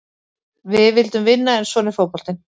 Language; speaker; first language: Icelandic; native; Icelandic